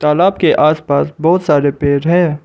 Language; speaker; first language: Hindi; non-native, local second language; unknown